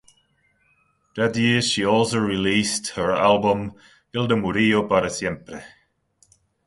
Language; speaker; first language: English; non-native, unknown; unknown